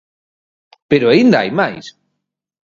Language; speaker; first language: Galician; native; Galician